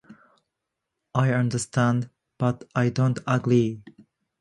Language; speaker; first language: English; non-native, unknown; Japanese